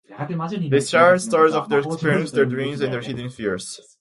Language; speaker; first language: English; native; English